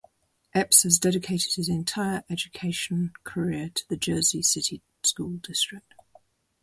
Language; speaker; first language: English; native; English